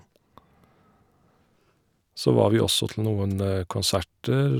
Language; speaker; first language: Norwegian; non-native, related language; Faroese